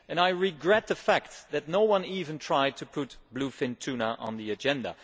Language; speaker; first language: English; non-native, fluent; Dutch